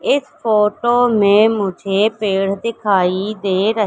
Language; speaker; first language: Hindi; native; Hindi